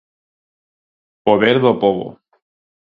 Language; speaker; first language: Galician; non-native, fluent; Spanish